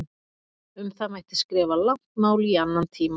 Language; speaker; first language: Icelandic; native; Icelandic